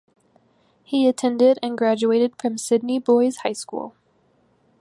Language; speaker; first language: English; native; English